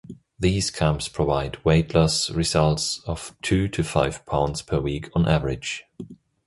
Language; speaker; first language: English; non-native, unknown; German